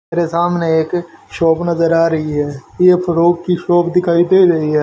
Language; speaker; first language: Hindi; native; Hindi